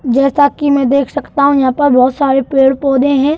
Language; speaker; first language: Hindi; native; Hindi